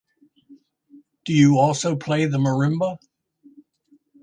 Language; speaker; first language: English; native; English